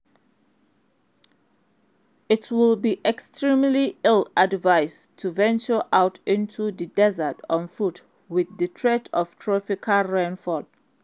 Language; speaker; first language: English; non-native, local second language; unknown